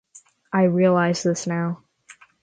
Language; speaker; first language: English; native; English